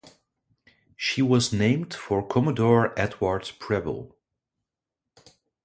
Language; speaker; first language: English; non-native, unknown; Dutch